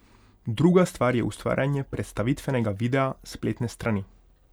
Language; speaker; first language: Slovenian; non-native, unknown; Hungarian